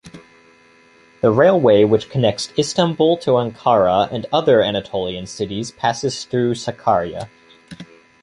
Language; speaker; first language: English; native; English